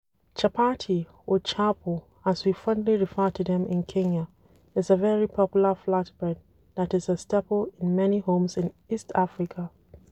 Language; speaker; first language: English; non-native, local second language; Hausa